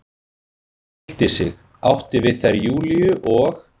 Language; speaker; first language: Icelandic; native; Icelandic